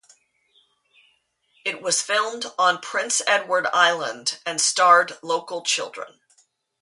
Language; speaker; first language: English; native; English